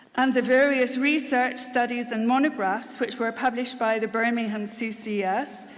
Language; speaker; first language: English; native; English